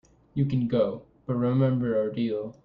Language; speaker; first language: English; native; English